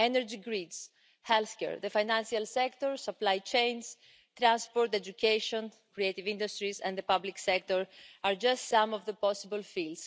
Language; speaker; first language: English; non-native, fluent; Greek